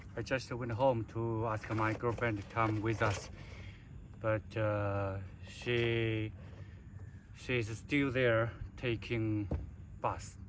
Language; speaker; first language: English; non-native, learner; Chinese